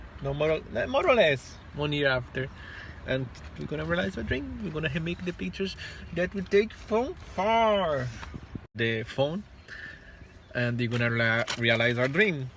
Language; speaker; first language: English; non-native, learner; Portuguese